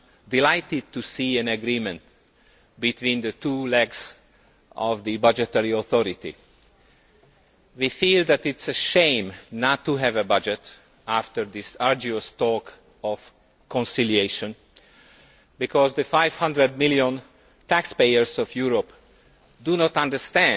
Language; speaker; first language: English; non-native, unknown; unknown